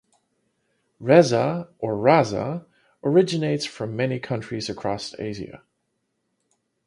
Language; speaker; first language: English; non-native, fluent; Dutch